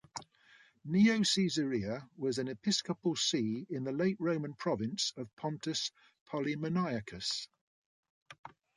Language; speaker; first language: English; native; English